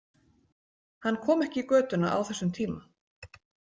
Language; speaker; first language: Icelandic; native; Icelandic